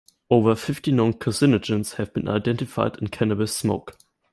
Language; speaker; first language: English; non-native, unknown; German